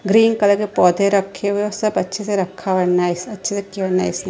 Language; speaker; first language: Hindi; non-native, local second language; Gujarati